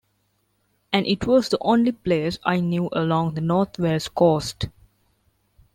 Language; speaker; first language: English; non-native, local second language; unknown